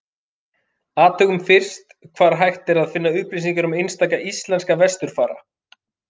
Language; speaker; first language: Icelandic; native; Icelandic